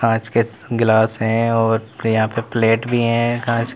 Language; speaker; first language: Hindi; native; Hindi